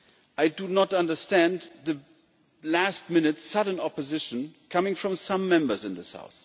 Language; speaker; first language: English; non-native, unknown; German